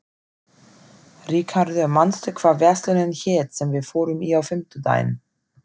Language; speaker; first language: Icelandic; non-native, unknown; German